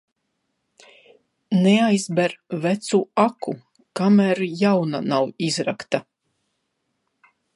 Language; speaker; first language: Latvian; non-native, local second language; Russian